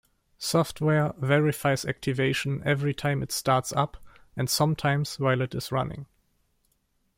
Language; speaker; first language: English; non-native, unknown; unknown